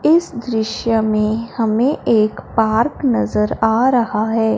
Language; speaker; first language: Hindi; non-native, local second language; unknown